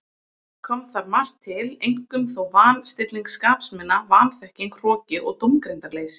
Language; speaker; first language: Icelandic; native; Icelandic